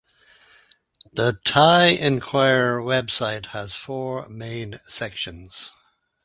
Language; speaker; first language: English; native; English